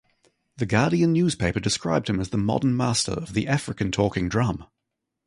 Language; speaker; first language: English; native; English